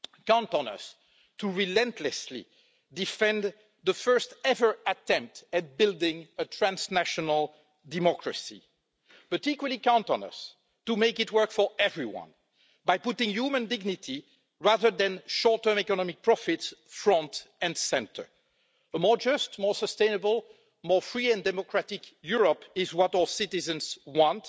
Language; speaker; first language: English; non-native, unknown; French